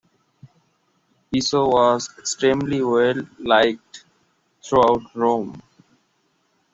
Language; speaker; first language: English; non-native, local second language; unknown